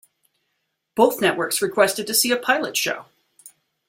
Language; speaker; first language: English; native; English